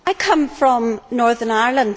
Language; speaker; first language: English; native; English